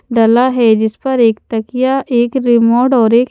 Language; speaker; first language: Hindi; native; Hindi